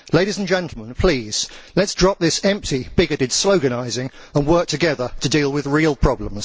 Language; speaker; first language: English; native; English